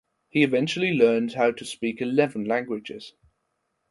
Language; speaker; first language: English; non-native, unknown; German